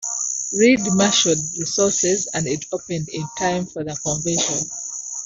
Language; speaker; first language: English; non-native, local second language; Ganda